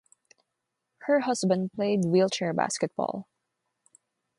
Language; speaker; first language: English; non-native, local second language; Filipino